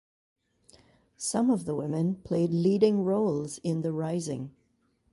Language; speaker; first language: English; native; English